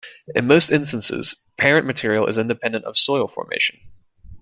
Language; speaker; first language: English; native; English